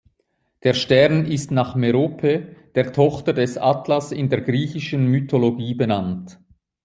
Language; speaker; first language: German; native; German